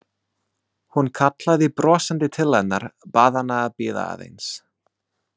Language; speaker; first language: Icelandic; non-native, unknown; English